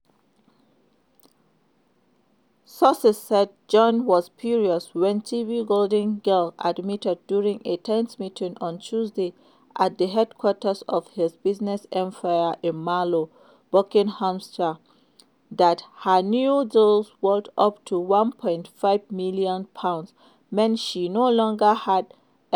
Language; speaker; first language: English; non-native, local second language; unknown